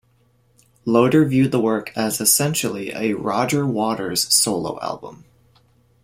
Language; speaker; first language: English; native; English